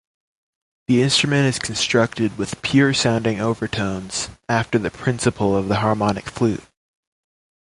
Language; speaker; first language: English; native; English